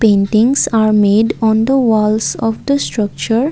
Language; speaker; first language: English; non-native, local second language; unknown